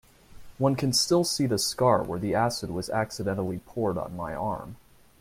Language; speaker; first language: English; native; English